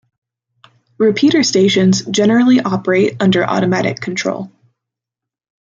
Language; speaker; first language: English; native; English